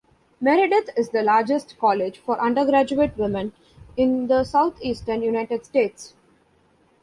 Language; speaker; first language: English; non-native, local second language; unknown